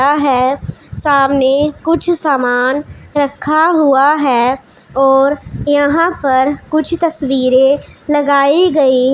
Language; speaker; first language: Hindi; non-native, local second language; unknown